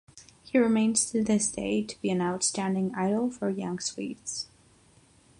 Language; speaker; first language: English; non-native, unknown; Catalan